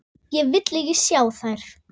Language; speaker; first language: Icelandic; native; Icelandic